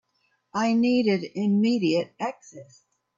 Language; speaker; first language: English; native; English